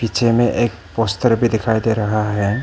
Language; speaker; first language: Hindi; early bilingual, other home language; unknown